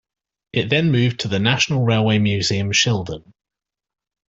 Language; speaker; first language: English; native; English